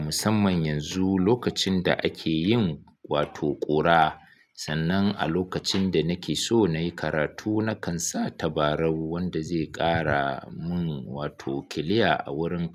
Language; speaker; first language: Hausa; native; Hausa